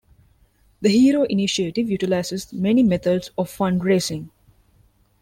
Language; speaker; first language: English; non-native, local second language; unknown